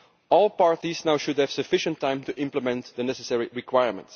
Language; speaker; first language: English; non-native, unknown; Dutch